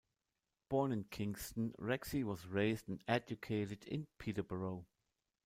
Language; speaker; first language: English; non-native, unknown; German